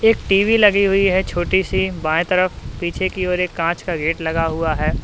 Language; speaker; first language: Hindi; native; Hindi